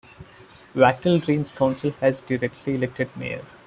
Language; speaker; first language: English; non-native, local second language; Malayalam